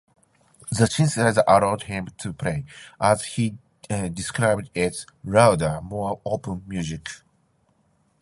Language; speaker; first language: English; non-native, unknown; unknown